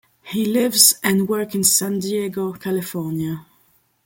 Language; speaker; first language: English; non-native, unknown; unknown